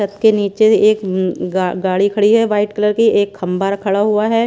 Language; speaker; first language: Hindi; non-native, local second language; Punjabi